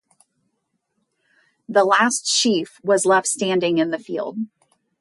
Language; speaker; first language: English; native; English